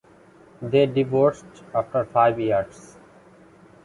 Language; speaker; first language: English; non-native, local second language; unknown